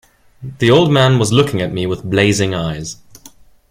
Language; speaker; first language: English; non-native, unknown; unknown